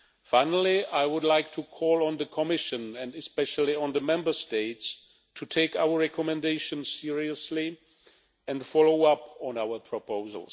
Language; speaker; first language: English; non-native, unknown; Czech